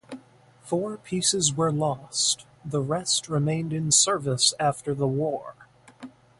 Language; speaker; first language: English; native; English